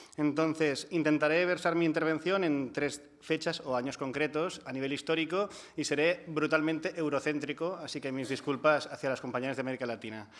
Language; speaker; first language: Spanish; non-native, local second language; Catalan